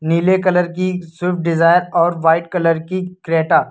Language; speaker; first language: Hindi; native; Hindi